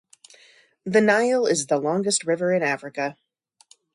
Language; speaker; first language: English; native; English